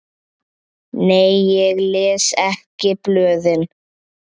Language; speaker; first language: Icelandic; native; Icelandic